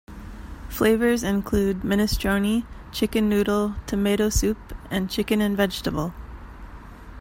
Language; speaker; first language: English; native; English